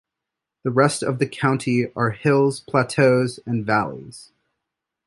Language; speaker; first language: English; native; English